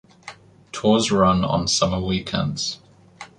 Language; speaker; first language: English; native; English